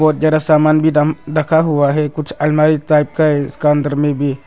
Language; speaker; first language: Hindi; early bilingual, other home language; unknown